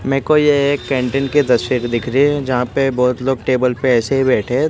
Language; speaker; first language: Hindi; non-native, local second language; Gujarati